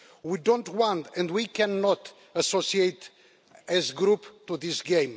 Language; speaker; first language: English; non-native, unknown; Romanian